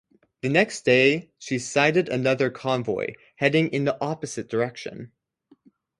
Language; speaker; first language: English; native; English